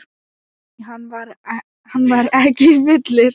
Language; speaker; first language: Icelandic; non-native, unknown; Thai